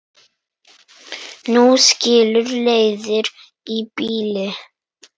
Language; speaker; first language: Icelandic; native; Icelandic